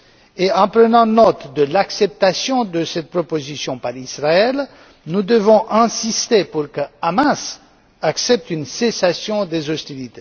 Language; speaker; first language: French; non-native, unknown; Romanian